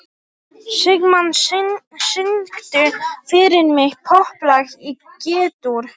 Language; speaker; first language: Icelandic; non-native, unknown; Polish